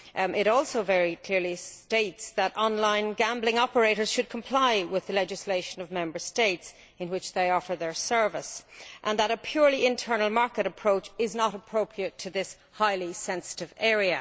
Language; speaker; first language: English; native; English